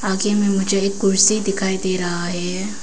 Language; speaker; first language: Hindi; non-native, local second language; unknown